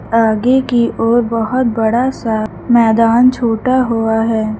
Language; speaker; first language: Hindi; native; Hindi